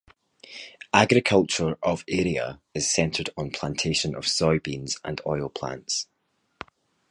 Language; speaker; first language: English; native; English